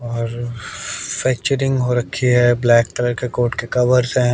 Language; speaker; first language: Hindi; native; Hindi